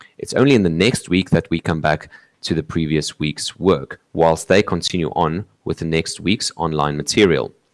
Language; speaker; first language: English; non-native, local second language; Afrikaans